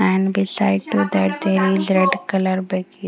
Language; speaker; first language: English; non-native, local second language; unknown